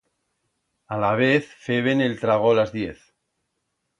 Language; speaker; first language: Aragonese; native; Aragonese